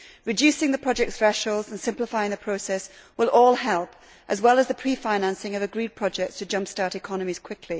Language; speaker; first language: English; native; English